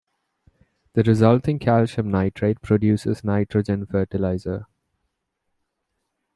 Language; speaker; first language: English; non-native, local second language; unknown